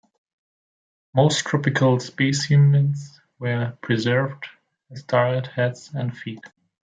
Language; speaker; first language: English; non-native, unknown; German